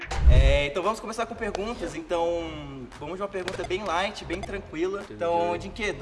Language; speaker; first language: Portuguese; native; Portuguese